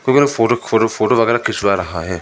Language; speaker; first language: Hindi; non-native, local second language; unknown